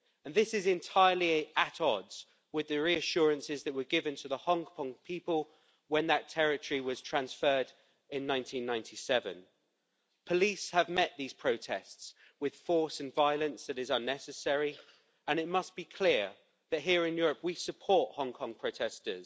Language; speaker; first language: English; native; English